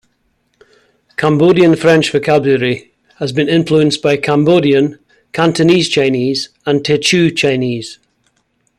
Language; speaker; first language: English; native; English